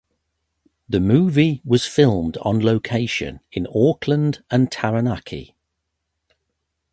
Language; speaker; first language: English; native; English